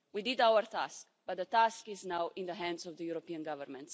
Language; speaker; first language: English; non-native, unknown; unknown